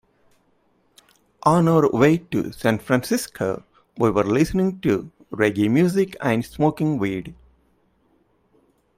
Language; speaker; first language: English; non-native, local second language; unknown